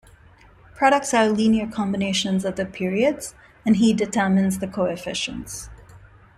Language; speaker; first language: English; non-native, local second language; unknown